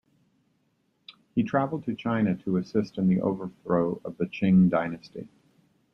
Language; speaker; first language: English; native; English